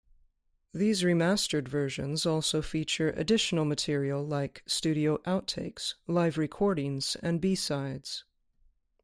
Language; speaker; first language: English; native; English